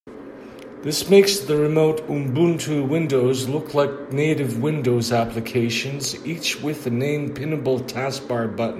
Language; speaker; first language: English; native; English